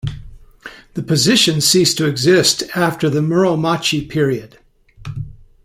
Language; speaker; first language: English; native; English